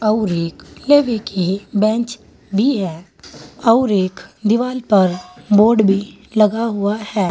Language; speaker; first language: Hindi; native; Hindi